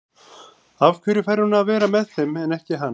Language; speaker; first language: Icelandic; native; Icelandic